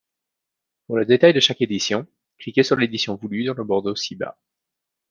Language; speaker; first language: French; native; French